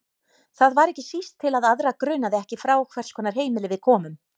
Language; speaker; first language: Icelandic; native; Icelandic